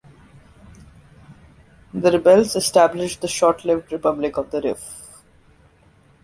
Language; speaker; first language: English; non-native, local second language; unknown